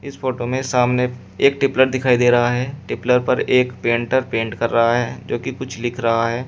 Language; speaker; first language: Hindi; native; Hindi